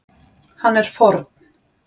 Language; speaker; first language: Icelandic; native; Icelandic